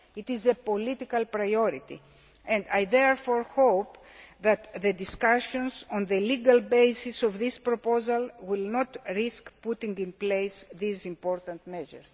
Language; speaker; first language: English; non-native, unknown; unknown